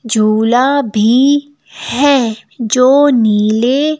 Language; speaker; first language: Hindi; native; Hindi